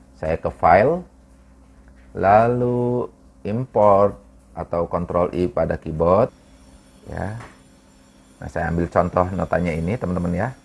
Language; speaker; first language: Indonesian; non-native, local second language; Sundanese